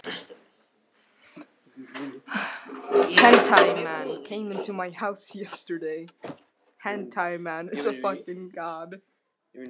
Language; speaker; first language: Icelandic; non-native, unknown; Russian